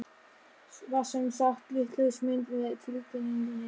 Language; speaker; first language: Icelandic; non-native, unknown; German